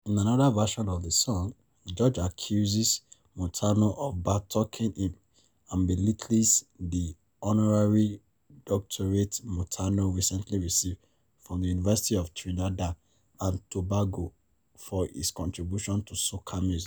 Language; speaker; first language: English; non-native, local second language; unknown